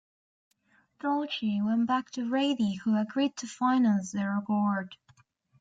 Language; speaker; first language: English; native; English